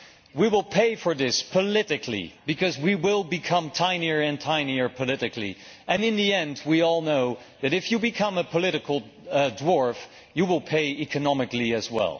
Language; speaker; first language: English; non-native, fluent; Dutch